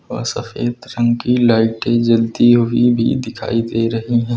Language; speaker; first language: Hindi; native; Hindi